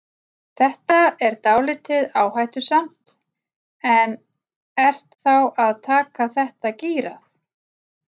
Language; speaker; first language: Icelandic; native; Icelandic